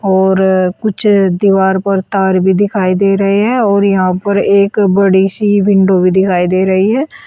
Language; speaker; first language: Hindi; native; Hindi